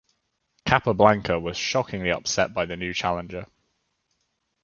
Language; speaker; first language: English; native; English